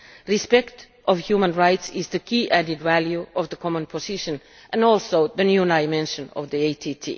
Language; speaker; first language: English; non-native, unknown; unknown